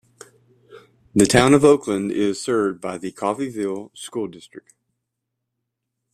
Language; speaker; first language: English; native; English